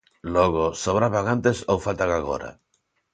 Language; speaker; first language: Galician; non-native, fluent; Spanish